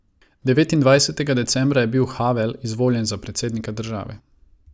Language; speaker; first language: Slovenian; non-native, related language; Croatian